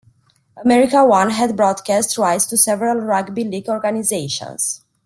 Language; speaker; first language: English; non-native, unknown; Romanian